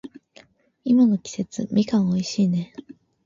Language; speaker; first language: Japanese; native; Japanese